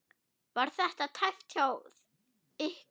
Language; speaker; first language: Icelandic; non-native, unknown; German